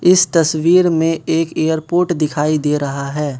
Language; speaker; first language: Hindi; non-native, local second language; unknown